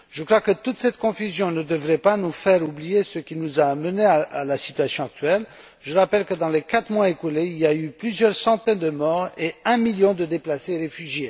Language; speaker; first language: French; non-native, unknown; Romanian